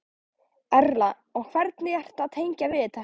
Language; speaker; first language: Icelandic; non-native, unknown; Polish